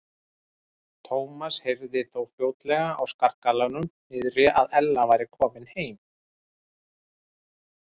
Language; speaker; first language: Icelandic; native; Icelandic